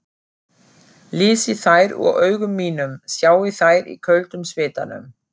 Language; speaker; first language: Icelandic; non-native, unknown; German